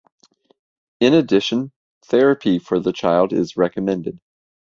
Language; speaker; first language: English; native; English